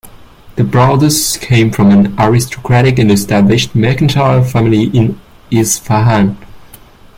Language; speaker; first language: English; non-native, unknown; French